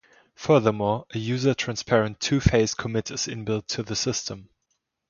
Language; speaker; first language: English; non-native, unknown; German